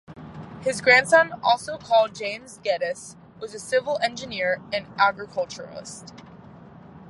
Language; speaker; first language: English; native; English